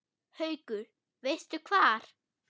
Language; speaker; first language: Icelandic; non-native, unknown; German